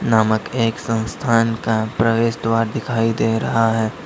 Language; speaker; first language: Hindi; native; Hindi